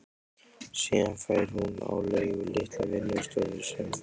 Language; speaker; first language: Icelandic; native; Icelandic